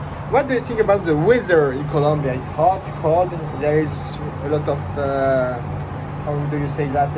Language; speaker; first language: English; non-native, learner; Spanish